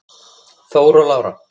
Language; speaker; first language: Icelandic; native; Icelandic